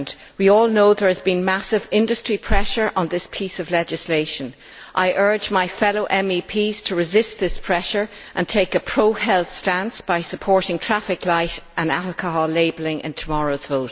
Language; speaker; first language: English; native; English